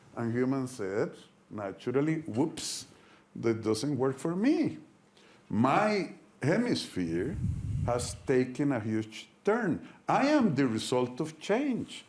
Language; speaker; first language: English; non-native, fluent; Spanish